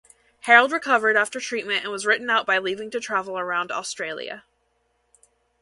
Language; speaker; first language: English; native; English